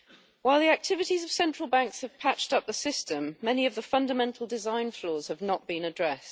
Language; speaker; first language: English; native; English